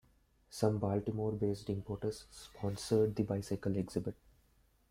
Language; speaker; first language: English; non-native, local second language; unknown